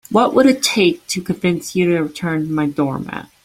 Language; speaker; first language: English; native; English